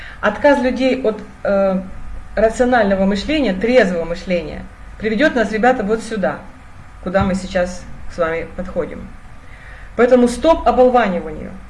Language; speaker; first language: Russian; native; Russian